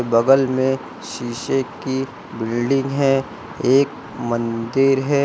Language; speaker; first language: Hindi; native; Hindi